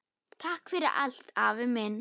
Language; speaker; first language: Icelandic; non-native, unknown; German